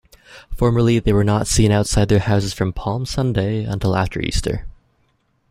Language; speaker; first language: English; native; English